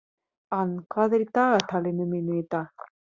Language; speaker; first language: Icelandic; non-native, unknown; Hungarian